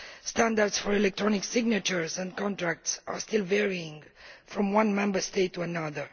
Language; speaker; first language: English; non-native, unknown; Romanian